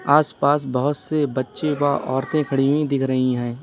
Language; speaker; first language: Hindi; native; Hindi